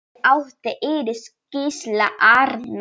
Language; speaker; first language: Icelandic; non-native, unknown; Polish